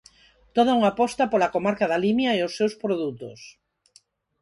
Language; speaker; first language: Galician; non-native, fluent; Spanish